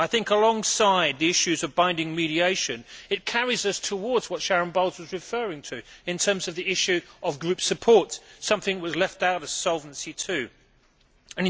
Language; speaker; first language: English; native; English